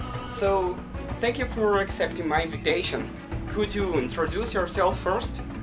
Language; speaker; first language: English; non-native, fluent; Portuguese